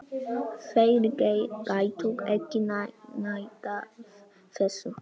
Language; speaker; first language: Icelandic; non-native, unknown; Polish